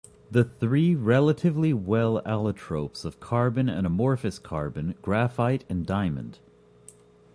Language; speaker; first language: English; native; English